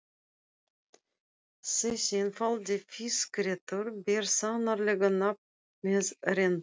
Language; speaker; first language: Icelandic; non-native, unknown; Russian